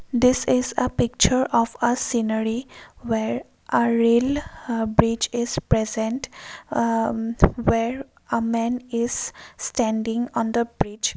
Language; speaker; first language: English; non-native, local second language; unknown